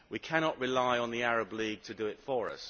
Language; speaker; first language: English; native; English